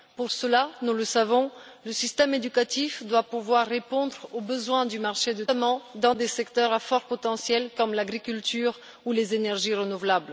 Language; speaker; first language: French; non-native, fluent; Bulgarian